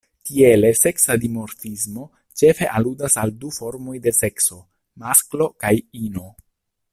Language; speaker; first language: Esperanto; non-native, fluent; Italian